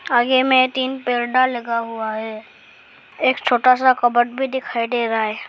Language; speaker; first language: Hindi; non-native, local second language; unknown